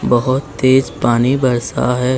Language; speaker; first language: Hindi; native; Hindi